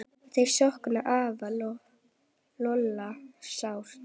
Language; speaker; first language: Icelandic; native; Icelandic